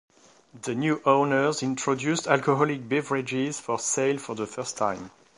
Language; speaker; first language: English; non-native, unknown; French